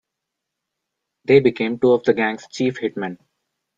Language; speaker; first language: English; non-native, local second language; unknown